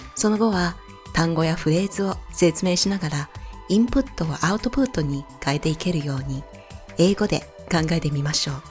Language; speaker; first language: Japanese; non-native, fluent; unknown